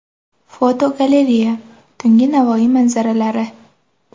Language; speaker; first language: Uzbek; native; Uzbek